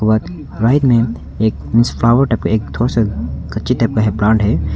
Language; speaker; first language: Hindi; non-native, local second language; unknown